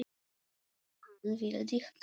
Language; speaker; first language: Icelandic; non-native, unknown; Polish